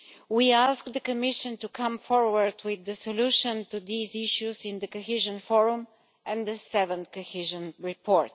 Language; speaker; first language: English; non-native, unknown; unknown